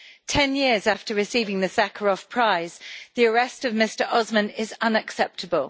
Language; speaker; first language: English; native; English